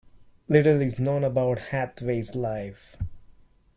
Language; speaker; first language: English; non-native, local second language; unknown